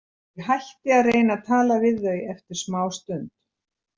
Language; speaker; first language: Icelandic; native; Icelandic